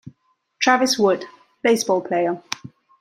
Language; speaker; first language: English; native; English